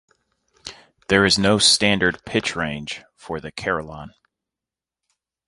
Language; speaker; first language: English; native; English